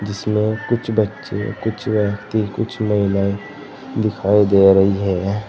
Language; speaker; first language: Hindi; native; Hindi